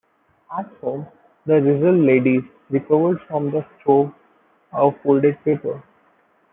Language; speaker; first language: English; non-native, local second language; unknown